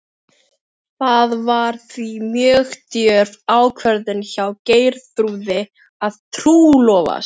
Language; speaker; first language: Icelandic; non-native, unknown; Filipino